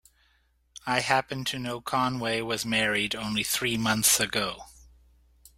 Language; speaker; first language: English; native; English